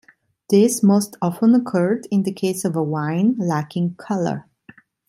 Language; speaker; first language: English; non-native, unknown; Italian